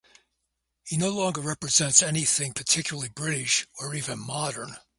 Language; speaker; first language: English; native; English